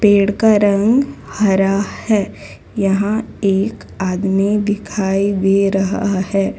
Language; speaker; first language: Hindi; non-native, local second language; Gujarati